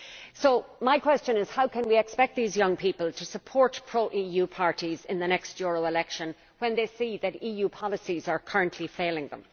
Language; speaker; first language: English; native; English